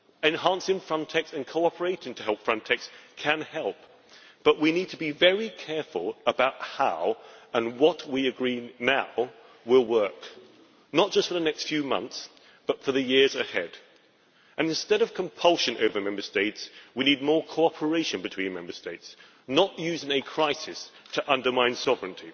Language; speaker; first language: English; native; English